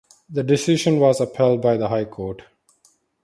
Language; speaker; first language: English; non-native, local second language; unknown